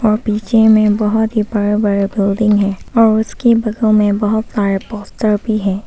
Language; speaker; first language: Hindi; non-native, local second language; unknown